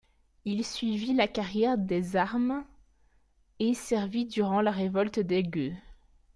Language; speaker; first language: French; native; French